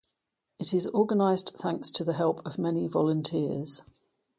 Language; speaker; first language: English; native; English